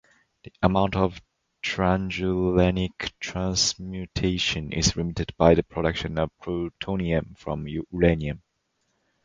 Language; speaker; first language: English; non-native, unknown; Japanese